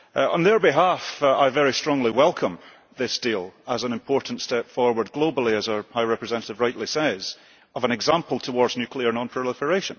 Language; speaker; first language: English; early bilingual, heritage; English